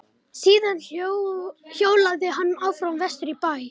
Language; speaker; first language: Icelandic; non-native, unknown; Romanian